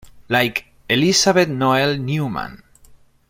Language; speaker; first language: English; non-native, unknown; Spanish